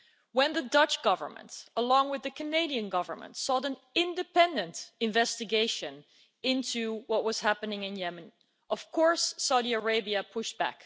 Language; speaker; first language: English; non-native, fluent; Dutch